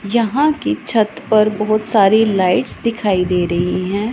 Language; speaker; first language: Hindi; non-native, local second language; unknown